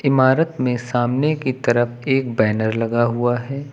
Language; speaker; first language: Hindi; native; Hindi